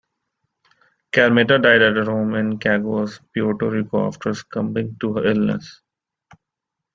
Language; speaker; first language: English; non-native, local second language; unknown